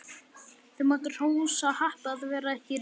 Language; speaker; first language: Icelandic; native; Icelandic